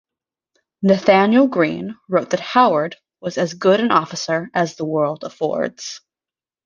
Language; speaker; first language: English; native; English